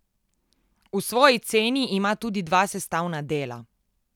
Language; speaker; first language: Slovenian; native; Slovenian